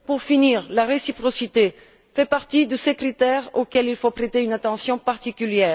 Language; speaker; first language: French; non-native, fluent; Bulgarian